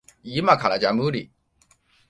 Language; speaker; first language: Japanese; non-native, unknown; Chinese